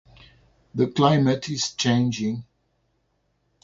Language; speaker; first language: English; non-native, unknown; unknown